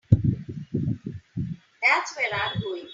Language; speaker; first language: English; non-native, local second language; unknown